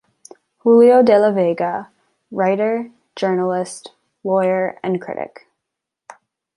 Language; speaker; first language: English; native; English